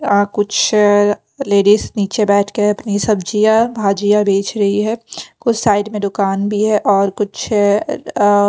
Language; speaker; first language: Hindi; non-native, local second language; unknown